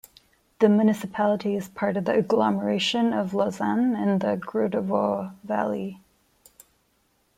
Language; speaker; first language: English; non-native, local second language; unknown